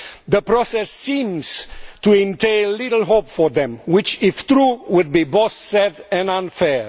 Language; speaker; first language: English; non-native, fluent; Romanian